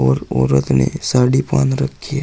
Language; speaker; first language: Hindi; native; Hindi